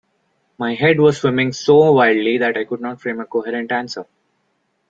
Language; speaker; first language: English; non-native, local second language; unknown